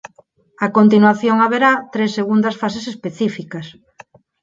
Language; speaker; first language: Galician; non-native, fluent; Spanish